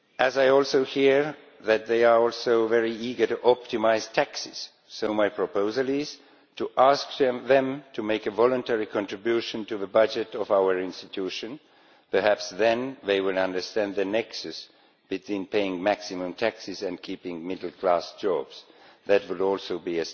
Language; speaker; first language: English; non-native, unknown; Estonian